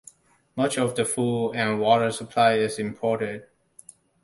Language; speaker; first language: English; non-native, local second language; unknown